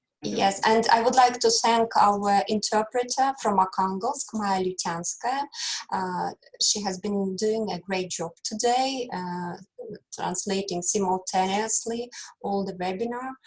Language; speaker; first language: English; non-native, fluent; Russian